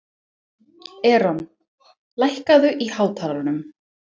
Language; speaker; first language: Icelandic; non-native, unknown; English